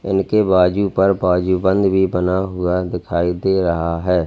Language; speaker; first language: Hindi; native; Hindi